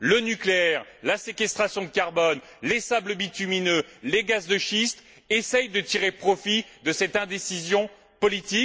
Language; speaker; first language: French; native; French